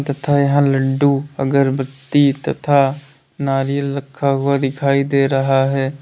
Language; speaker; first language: Hindi; native; Hindi